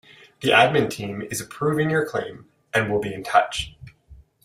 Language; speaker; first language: English; native; English